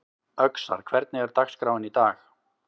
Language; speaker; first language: Icelandic; native; Icelandic